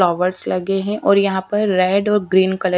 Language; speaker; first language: Hindi; non-native, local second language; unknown